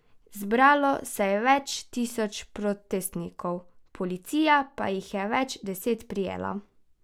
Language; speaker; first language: Slovenian; native; Slovenian